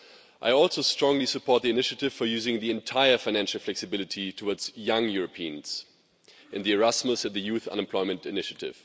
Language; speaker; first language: English; non-native, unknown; German